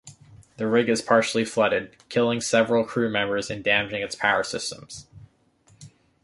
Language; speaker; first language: English; native; English